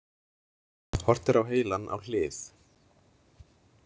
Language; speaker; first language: Icelandic; native; Icelandic